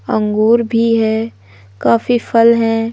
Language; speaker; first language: Hindi; native; Hindi